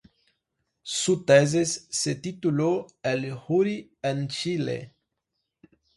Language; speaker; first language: Spanish; non-native, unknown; Portuguese